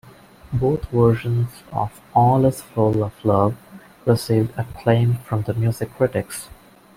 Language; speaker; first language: English; non-native, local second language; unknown